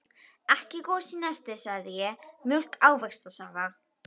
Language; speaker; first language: Icelandic; native; Icelandic